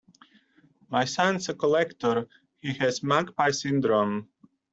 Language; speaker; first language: English; native; English